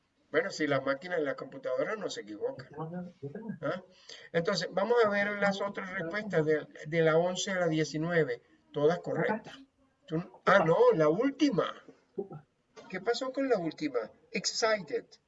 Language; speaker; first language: Spanish; native; Spanish